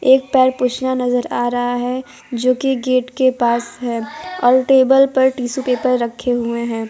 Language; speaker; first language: Hindi; non-native, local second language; Gujarati